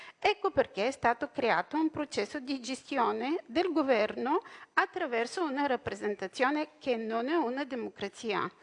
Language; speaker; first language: Italian; non-native, fluent; Bulgarian